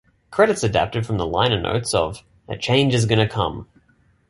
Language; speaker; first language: English; native; English